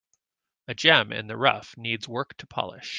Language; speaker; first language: English; native; English